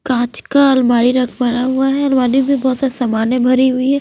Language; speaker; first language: Hindi; non-native, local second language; Punjabi